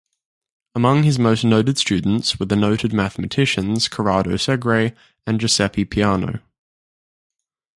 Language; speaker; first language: English; native; English